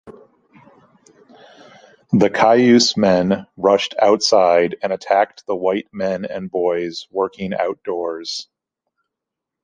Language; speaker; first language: English; native; English